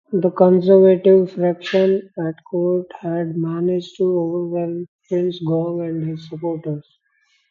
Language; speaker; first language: English; non-native, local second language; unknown